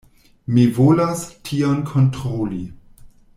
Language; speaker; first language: Esperanto; non-native, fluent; German